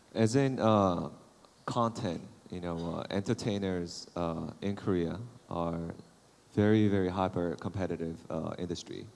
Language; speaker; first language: English; non-native, fluent; Korean